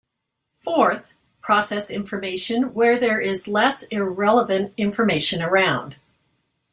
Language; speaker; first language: English; native; English